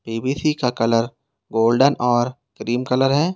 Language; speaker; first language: Hindi; native; Hindi